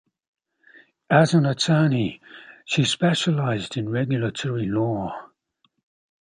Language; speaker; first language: English; native; English